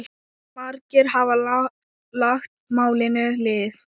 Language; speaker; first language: Icelandic; non-native, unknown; Thai